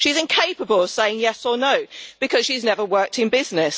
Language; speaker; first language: English; native; English